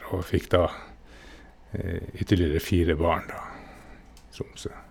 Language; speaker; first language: Norwegian; native; Norwegian